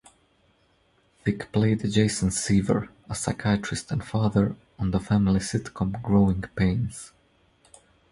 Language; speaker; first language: English; non-native, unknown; Croatian